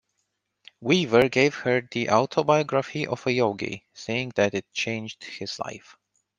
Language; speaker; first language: English; non-native, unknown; Romanian